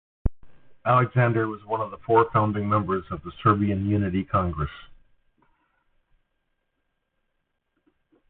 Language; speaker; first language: English; native; English